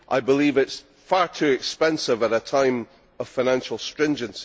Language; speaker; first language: English; native; English